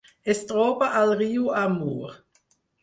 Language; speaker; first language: Catalan; non-native, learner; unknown